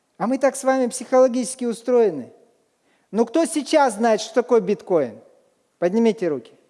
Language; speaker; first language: Russian; native; Russian